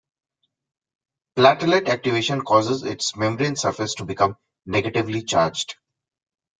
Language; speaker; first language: English; non-native, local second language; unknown